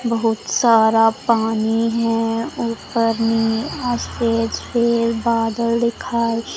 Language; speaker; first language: Hindi; non-native, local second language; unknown